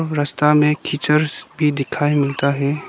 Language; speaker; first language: Hindi; early bilingual, other home language; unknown